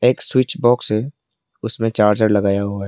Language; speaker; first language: Hindi; non-native, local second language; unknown